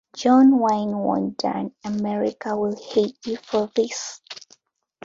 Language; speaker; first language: English; non-native, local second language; Ganda